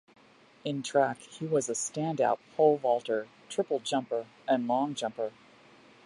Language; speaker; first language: English; native; English